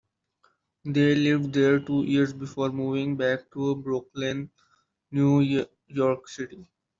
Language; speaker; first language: English; non-native, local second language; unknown